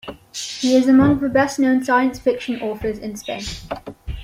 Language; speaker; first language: English; native; English